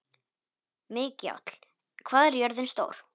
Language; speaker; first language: Icelandic; non-native, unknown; Polish